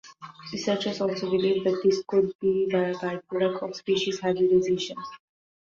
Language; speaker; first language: English; non-native, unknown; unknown